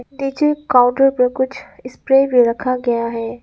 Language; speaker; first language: Hindi; non-native, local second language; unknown